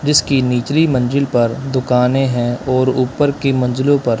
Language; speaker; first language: Hindi; non-native, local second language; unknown